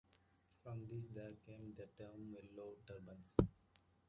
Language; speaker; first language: English; native; English